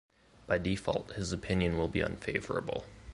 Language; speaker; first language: English; native; English